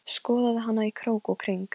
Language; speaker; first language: Icelandic; non-native, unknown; Polish